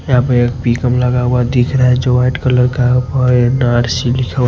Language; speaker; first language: Hindi; non-native, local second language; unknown